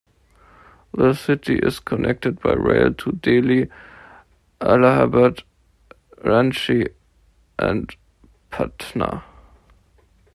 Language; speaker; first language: English; non-native, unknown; German